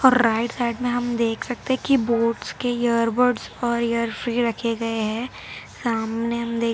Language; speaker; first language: Hindi; non-native, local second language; Gujarati